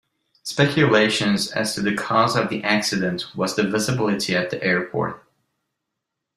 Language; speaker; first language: English; non-native, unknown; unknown